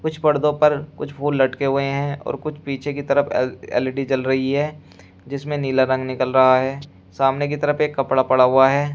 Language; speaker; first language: Hindi; native; Hindi